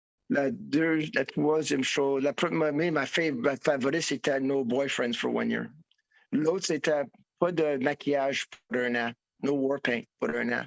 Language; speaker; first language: French; non-native, learner; English